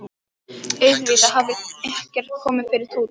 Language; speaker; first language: Icelandic; non-native, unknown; Polish